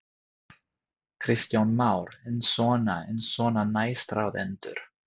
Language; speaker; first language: Icelandic; non-native, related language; Swedish